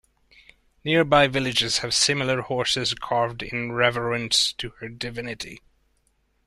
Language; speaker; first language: English; non-native, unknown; Hungarian